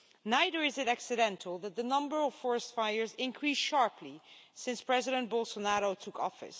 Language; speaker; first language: English; non-native, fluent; Dutch